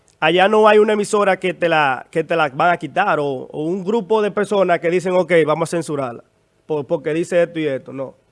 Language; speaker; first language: Spanish; native; Spanish